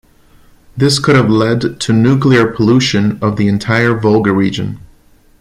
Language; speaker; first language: English; non-native, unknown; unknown